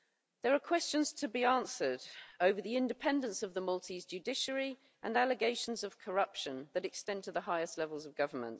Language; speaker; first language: English; native; English